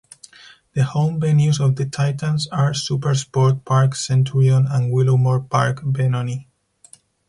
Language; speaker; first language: English; non-native, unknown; Spanish